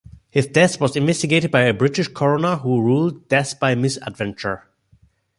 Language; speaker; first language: English; non-native, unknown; German